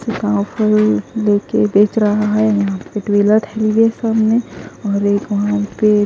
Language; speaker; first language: Hindi; non-native, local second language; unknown